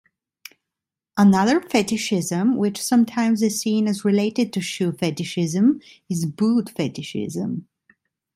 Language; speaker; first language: English; non-native, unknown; Italian